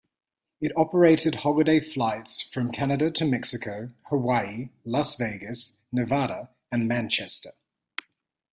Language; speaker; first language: English; native; English